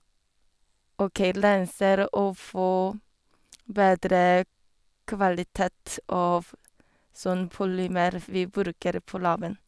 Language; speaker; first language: Norwegian; non-native, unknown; Korean